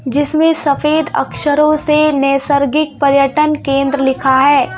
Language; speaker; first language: Hindi; native; Hindi